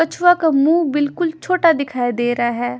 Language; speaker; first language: Hindi; non-native, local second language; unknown